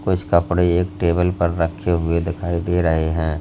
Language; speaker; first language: Hindi; native; Hindi